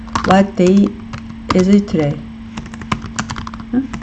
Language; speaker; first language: English; non-native, fluent; Korean